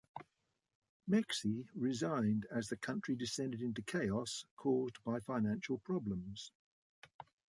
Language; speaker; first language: English; native; English